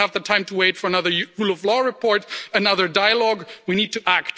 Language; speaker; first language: English; non-native, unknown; German